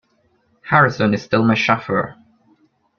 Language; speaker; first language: English; non-native, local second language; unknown